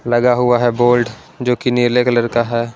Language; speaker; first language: Hindi; non-native, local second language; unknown